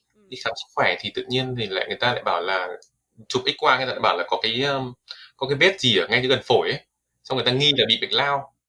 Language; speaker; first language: Vietnamese; native; Vietnamese